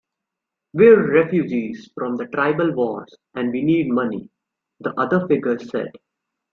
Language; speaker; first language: English; non-native, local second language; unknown